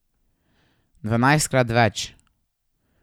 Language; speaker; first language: Slovenian; native; Slovenian